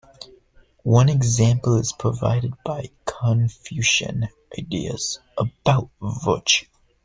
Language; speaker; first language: English; native; English